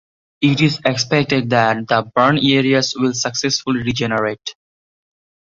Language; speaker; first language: English; non-native, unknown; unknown